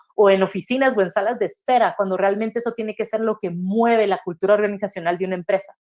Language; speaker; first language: Spanish; native; Spanish